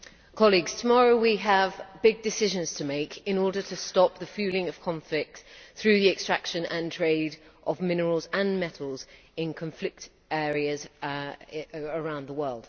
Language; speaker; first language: English; native; English